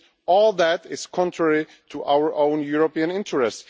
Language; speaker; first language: English; non-native, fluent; Czech